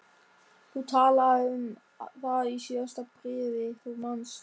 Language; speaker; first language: Icelandic; non-native, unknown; German